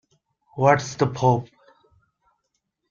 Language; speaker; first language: English; non-native, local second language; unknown